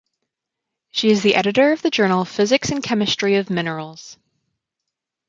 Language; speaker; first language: English; native; English